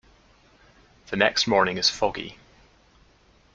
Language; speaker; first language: English; native; English